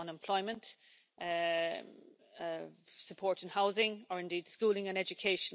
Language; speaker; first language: English; native; English